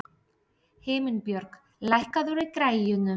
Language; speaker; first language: Icelandic; non-native, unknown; Polish